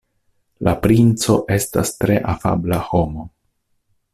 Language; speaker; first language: Esperanto; non-native, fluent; Italian